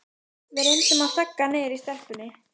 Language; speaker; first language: Icelandic; native; Icelandic